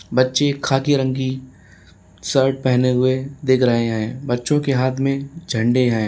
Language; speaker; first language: Hindi; native; Hindi